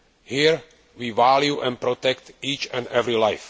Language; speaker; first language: English; non-native, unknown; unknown